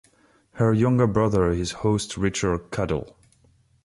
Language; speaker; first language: English; non-native, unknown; French